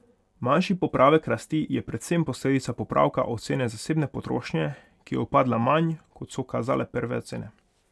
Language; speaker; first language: Slovenian; non-native, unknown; Hungarian